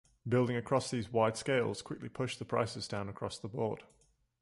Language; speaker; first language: English; native; English